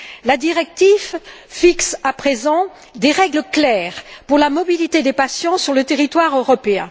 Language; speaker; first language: French; native; French